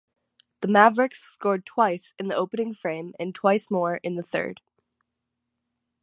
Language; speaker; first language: English; native; English